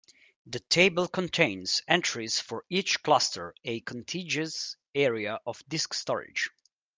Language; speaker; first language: English; native; English